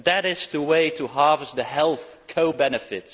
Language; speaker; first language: English; non-native, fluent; Dutch